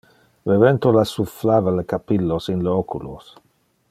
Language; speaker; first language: Interlingua; non-native, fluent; Dutch